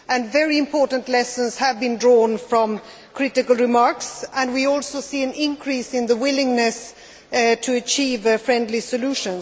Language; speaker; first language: English; non-native, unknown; Swedish